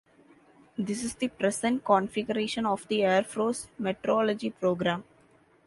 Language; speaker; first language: English; non-native, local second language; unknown